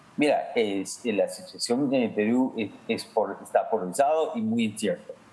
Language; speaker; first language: Spanish; non-native, fluent; English